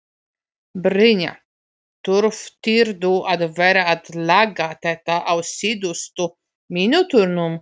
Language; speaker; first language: Icelandic; non-native, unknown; Polish